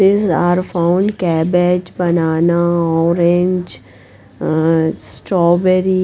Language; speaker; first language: English; non-native, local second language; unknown